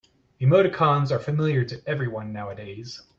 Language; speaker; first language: English; native; English